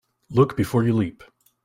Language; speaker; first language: English; native; English